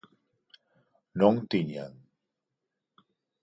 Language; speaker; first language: Galician; non-native, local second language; Spanish